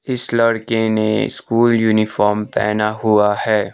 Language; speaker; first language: Hindi; non-native, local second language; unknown